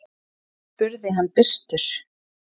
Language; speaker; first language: Icelandic; native; Icelandic